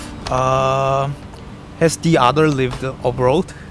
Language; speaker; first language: English; non-native, fluent; Korean